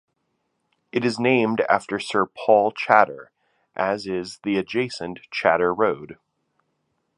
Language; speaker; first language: English; native; English